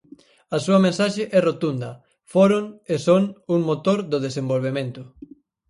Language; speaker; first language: Galician; native; Galician